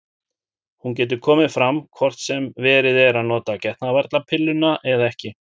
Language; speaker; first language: Icelandic; native; Icelandic